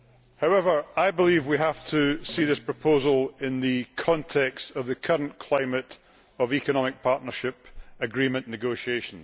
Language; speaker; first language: English; native; English